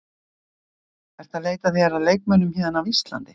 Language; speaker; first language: Icelandic; native; Icelandic